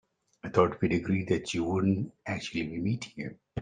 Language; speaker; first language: English; non-native, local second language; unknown